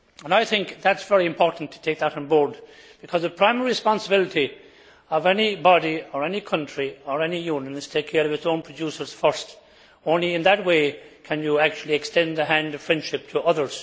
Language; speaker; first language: English; native; English